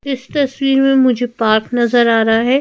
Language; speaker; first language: Hindi; native; Hindi